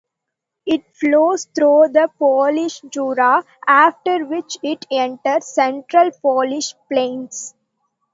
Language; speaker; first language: English; non-native, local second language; Tamil